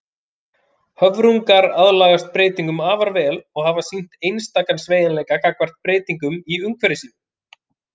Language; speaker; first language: Icelandic; native; Icelandic